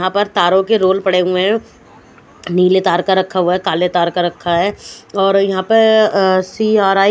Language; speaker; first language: Hindi; non-native, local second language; Punjabi